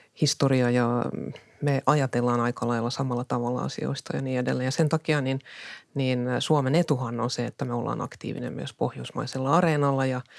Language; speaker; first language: Finnish; non-native, local second language; Swedish